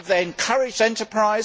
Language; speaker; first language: English; native; English